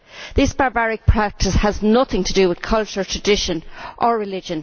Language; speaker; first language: English; native; English